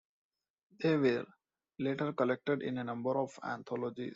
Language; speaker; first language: English; non-native, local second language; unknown